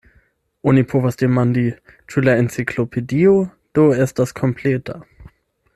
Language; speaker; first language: Esperanto; non-native, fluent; German